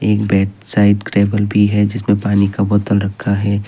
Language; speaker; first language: Hindi; non-native, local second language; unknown